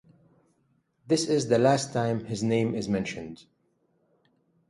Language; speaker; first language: English; native; English